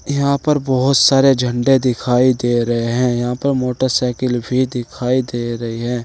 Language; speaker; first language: Hindi; native; Hindi